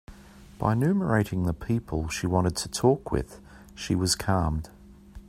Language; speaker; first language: English; native; English